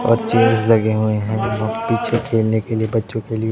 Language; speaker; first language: Hindi; non-native, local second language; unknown